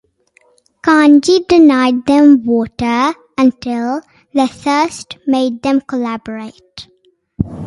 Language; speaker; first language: English; native; English